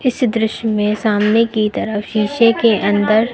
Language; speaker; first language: Hindi; native; Hindi